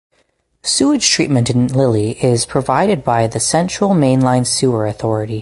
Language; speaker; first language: English; native; English